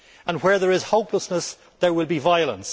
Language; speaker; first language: English; native; English